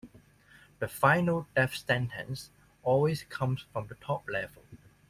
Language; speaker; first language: English; non-native, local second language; Cantonese